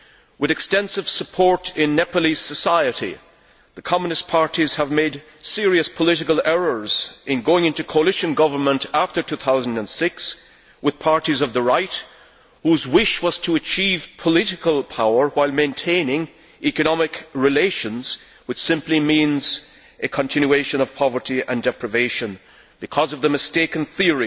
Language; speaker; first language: English; native; English